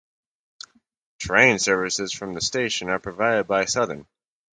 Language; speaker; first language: English; native; English